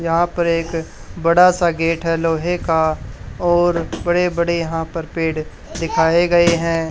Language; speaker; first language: Hindi; native; Hindi